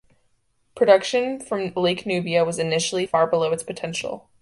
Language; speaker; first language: English; native; English